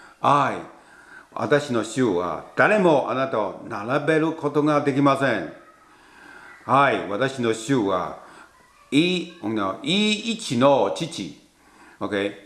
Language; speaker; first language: Japanese; non-native, fluent; Chinese